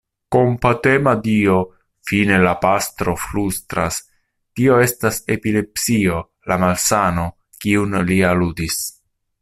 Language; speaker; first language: Esperanto; non-native, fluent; Italian